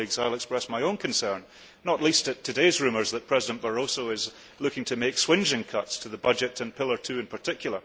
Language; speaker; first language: English; early bilingual, heritage; English